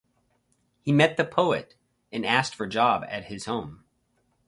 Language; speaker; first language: English; native; English